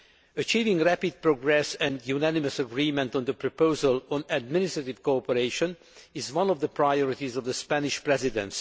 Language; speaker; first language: English; non-native, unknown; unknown